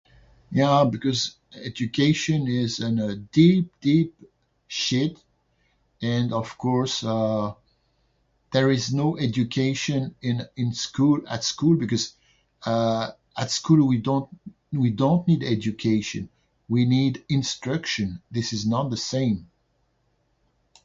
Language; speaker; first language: English; non-native, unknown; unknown